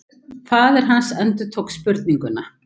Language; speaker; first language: Icelandic; native; Icelandic